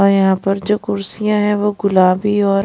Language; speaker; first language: Hindi; non-native, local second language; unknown